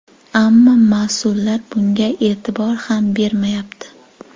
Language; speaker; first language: Uzbek; native; Uzbek